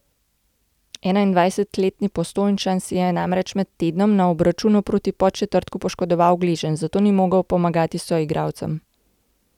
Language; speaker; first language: Slovenian; native; Slovenian